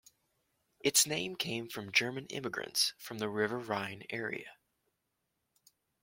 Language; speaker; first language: English; native; English